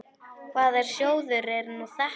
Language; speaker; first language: Icelandic; non-native, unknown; Polish